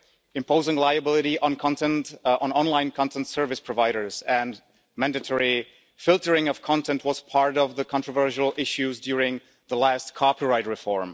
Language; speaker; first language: English; non-native, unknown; Czech